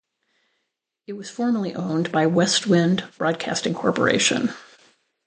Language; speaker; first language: English; native; English